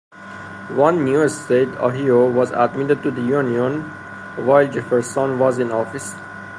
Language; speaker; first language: English; non-native, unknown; Persian